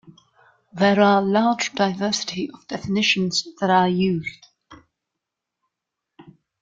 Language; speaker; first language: English; non-native, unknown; German